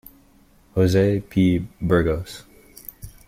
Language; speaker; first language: English; native; English